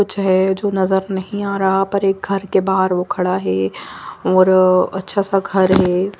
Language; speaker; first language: Hindi; non-native, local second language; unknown